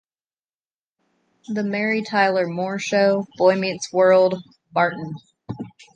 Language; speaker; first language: English; native; English